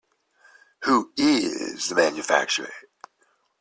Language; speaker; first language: English; native; English